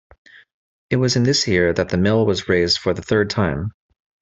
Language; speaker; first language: English; native; English